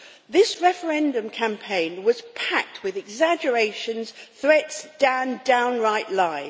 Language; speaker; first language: English; native; English